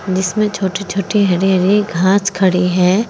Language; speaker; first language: Hindi; native; Hindi